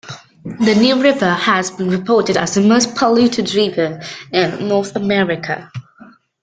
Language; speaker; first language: English; native; English